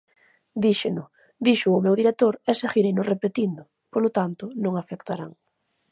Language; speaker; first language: Galician; native; Galician